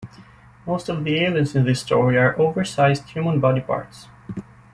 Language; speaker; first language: English; native; English